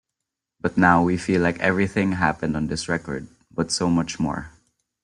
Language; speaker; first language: English; non-native, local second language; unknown